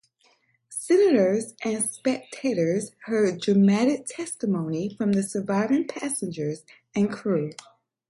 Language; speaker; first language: English; native; English